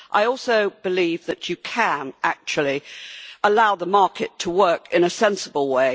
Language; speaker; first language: English; native; English